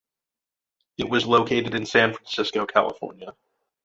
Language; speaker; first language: English; native; English